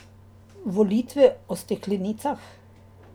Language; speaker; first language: Slovenian; native; Slovenian